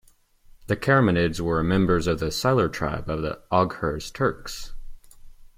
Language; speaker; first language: English; native; English